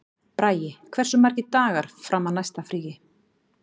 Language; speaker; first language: Icelandic; native; Icelandic